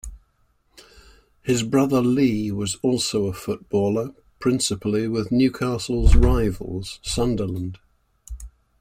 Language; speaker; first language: English; native; English